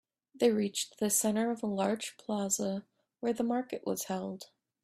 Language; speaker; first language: English; native; English